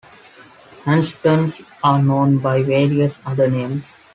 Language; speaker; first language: English; non-native, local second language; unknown